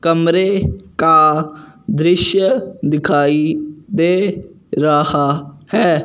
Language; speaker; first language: Hindi; non-native, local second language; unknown